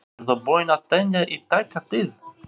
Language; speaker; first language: Icelandic; non-native, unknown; Albanian